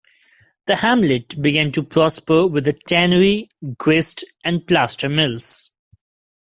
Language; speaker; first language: English; non-native, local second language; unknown